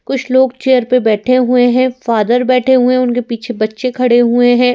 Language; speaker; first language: Hindi; native; Hindi